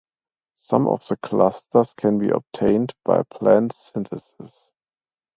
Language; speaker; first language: English; non-native, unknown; German